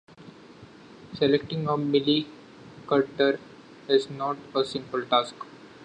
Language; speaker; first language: English; non-native, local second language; Marathi